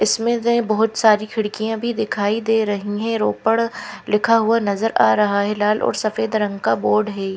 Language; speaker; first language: Hindi; non-native, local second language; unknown